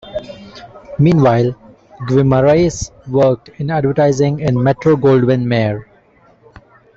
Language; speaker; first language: English; non-native, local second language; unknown